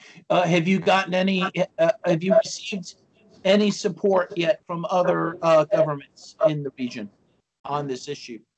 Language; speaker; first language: English; native; English